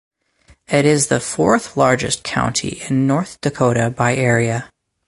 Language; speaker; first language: English; native; English